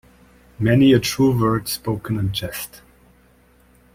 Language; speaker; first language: English; non-native, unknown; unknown